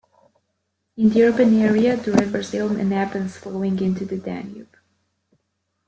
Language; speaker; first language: English; native; English